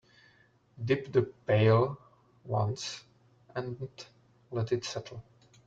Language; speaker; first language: English; non-native, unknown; Czech